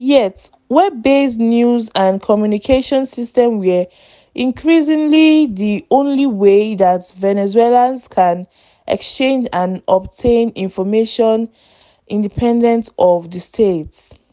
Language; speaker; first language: English; non-native, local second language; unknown